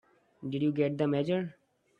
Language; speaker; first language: English; non-native, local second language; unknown